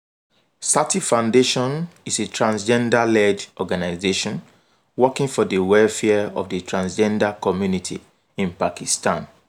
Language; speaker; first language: English; non-native, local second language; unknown